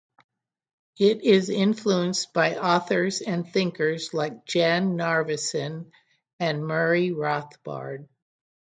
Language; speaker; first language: English; native; English